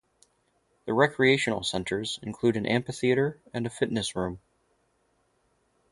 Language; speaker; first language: English; native; English